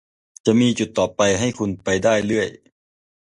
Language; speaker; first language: Thai; non-native, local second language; Northeastern Thai